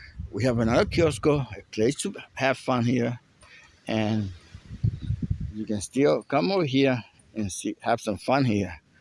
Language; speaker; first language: English; non-native, local second language; Spanish